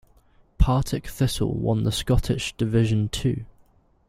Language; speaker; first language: English; native; English